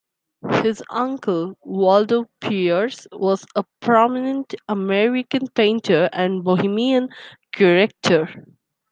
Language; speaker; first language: English; non-native, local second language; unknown